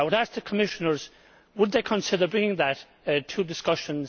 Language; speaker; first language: English; native; English